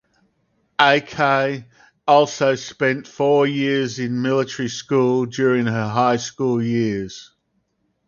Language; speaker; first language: English; native; English